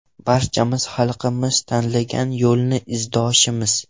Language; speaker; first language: Uzbek; non-native, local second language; Russian